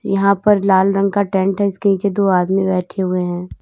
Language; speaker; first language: Hindi; native; Hindi